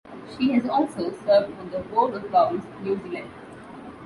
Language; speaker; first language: English; non-native, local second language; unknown